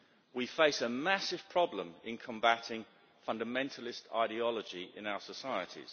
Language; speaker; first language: English; native; English